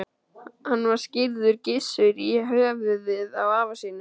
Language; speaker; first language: Icelandic; native; Icelandic